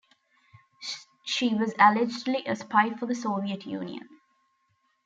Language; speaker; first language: English; non-native, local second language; Tamil